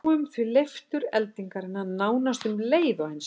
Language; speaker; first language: Icelandic; native; Icelandic